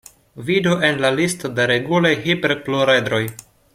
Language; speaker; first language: Esperanto; non-native, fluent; Russian